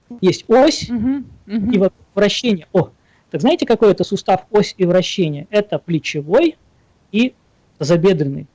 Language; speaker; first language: Russian; native; Russian